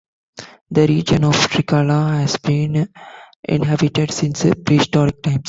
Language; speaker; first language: English; non-native, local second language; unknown